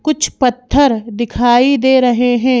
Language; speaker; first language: Hindi; native; Hindi